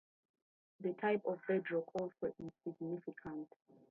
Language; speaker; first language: English; native; English